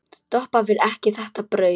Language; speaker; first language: Icelandic; non-native, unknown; Polish